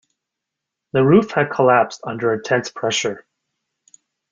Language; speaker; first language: English; native; English